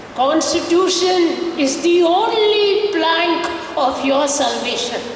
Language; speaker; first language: English; non-native, local second language; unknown